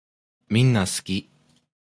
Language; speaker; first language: Japanese; non-native, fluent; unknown